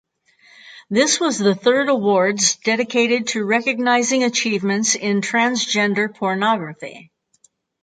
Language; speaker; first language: English; native; English